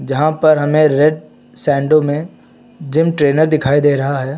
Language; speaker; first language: Hindi; native; Hindi